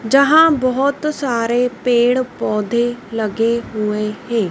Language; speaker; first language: Hindi; native; Hindi